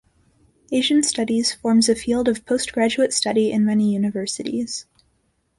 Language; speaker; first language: English; native; English